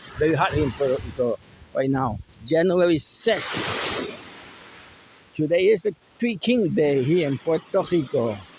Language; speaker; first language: English; non-native, local second language; Spanish